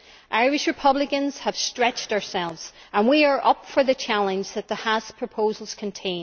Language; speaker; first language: English; native; English